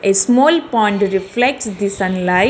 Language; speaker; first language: English; non-native, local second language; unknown